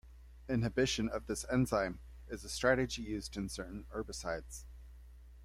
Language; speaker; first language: English; native; English